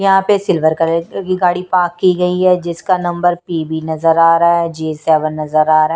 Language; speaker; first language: Hindi; non-native, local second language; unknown